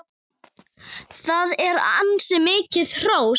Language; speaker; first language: Icelandic; native; Icelandic